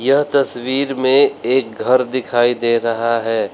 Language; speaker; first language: Hindi; native; Hindi